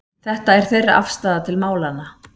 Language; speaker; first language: Icelandic; native; Icelandic